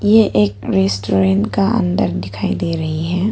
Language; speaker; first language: Hindi; non-native, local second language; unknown